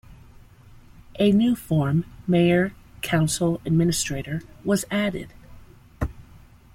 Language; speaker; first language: English; native; English